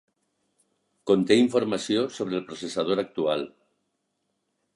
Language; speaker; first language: Catalan; native; Catalan